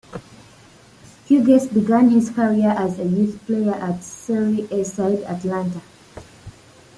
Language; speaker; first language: English; native; English